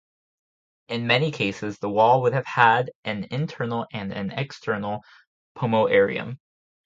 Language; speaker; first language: English; native; English